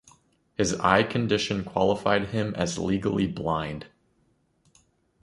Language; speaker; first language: English; native; English